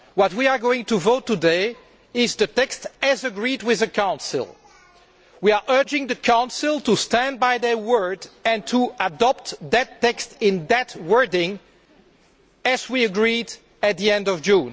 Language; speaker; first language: English; non-native, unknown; French